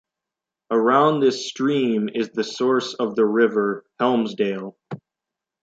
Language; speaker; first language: English; native; English